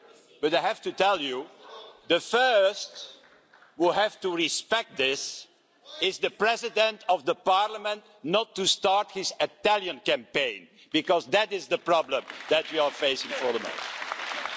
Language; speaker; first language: English; non-native, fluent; Dutch